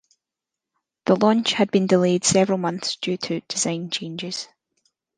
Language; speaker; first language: English; native; English